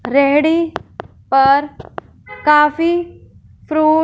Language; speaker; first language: Hindi; non-native, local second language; Punjabi